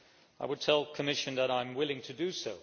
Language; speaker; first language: English; non-native, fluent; Dutch